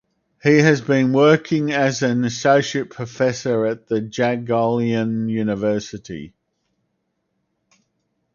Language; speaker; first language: English; native; English